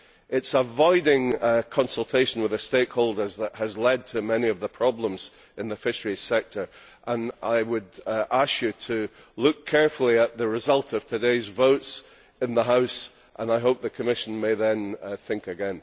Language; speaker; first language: English; native; English